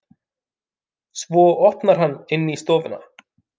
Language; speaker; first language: Icelandic; non-native, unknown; Finnish